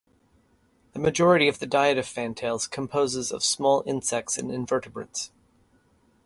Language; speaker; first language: English; native; English